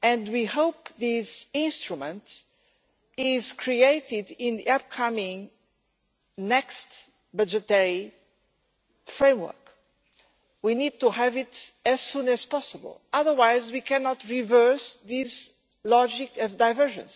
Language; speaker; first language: English; non-native, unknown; Portuguese